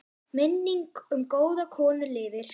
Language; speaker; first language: Icelandic; non-native, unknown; German